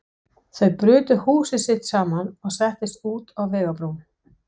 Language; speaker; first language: Icelandic; non-native, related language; Danish